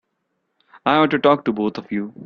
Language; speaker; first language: English; non-native, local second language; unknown